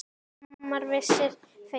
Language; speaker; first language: Icelandic; native; Icelandic